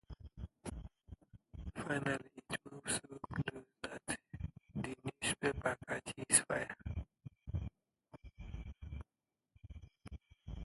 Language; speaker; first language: English; native; English